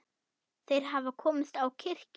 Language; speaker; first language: Icelandic; non-native, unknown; German